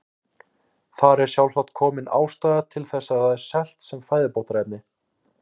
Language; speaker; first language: Icelandic; native; Icelandic